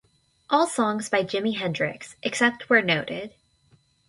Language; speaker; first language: English; native; English